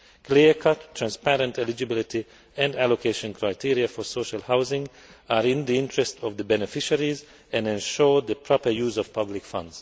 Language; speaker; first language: English; non-native, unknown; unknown